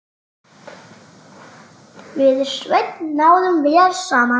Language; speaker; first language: Icelandic; native; Icelandic